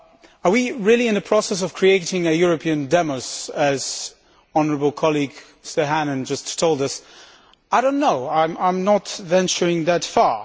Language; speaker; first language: English; non-native, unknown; Polish